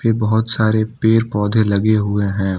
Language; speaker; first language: Hindi; non-native, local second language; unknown